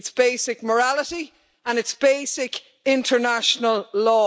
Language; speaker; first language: English; native; English